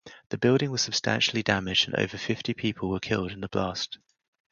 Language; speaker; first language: English; native; English